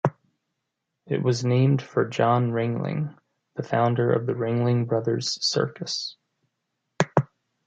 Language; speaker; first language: English; native; English